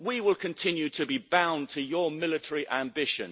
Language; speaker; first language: English; native; English